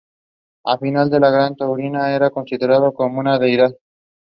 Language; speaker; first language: English; non-native, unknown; Spanish